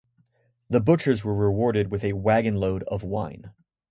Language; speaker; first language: English; native; English